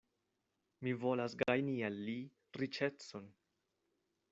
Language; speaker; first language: Esperanto; non-native, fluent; Spanish